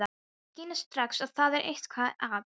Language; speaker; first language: Icelandic; non-native, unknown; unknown